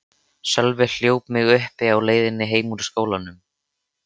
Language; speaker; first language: Icelandic; native; Icelandic